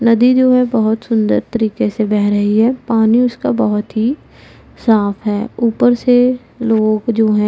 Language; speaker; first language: Hindi; non-native, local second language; Punjabi